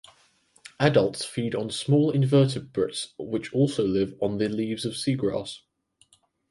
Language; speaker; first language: English; native; English